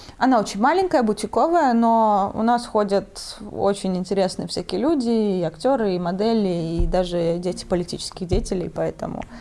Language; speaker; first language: Russian; native; Russian